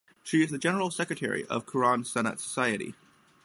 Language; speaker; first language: English; native; English